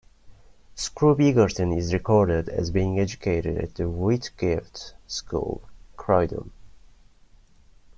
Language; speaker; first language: English; non-native, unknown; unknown